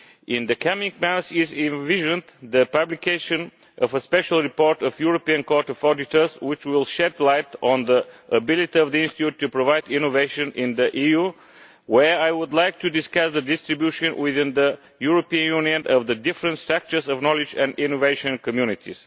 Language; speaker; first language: English; non-native, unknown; Bulgarian